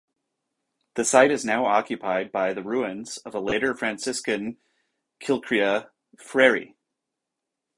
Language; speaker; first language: English; native; English